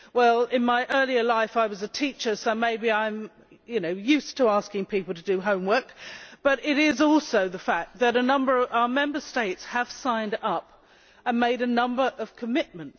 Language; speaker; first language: English; native; English